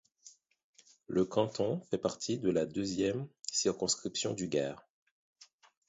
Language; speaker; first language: French; non-native, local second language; Haitian Creole